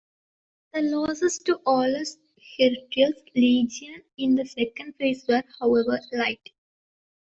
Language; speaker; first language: English; non-native, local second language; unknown